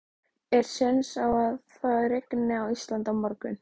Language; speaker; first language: Icelandic; native; Icelandic